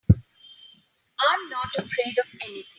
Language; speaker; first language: English; non-native, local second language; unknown